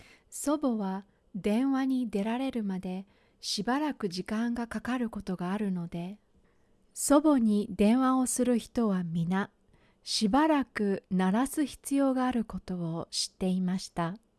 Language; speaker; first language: Japanese; native; Japanese